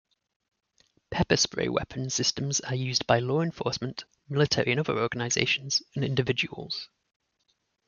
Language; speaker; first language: English; native; English